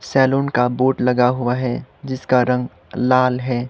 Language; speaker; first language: Hindi; non-native, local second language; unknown